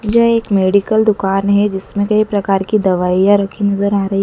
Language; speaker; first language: Hindi; native; Hindi